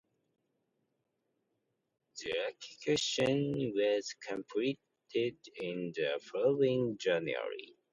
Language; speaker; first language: English; non-native, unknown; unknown